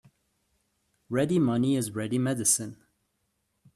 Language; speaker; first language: English; native; English